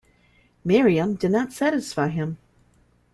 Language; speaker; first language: English; native; English